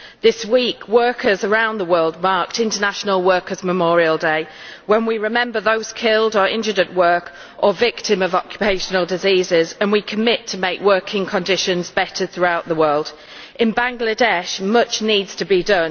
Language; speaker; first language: English; native; English